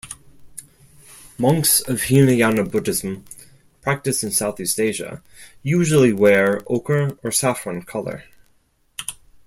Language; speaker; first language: English; non-native, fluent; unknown